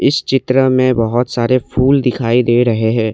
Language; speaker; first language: Hindi; non-native, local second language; Assamese